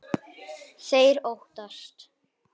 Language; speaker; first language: Icelandic; native; Icelandic